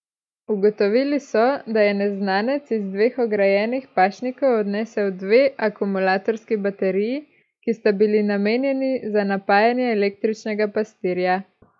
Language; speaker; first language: Slovenian; native; Slovenian